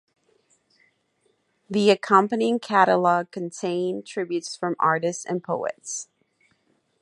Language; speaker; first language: English; non-native, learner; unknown